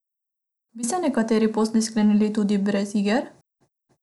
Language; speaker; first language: Slovenian; non-native, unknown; Macedonian